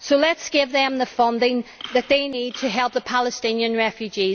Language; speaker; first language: English; native; English